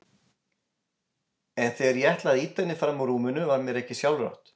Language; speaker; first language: Icelandic; native; Icelandic